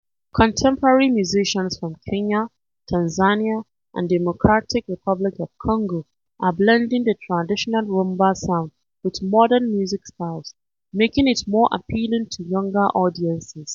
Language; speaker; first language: English; non-native, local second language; Hausa